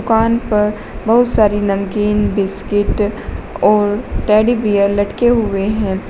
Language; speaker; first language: Hindi; native; Hindi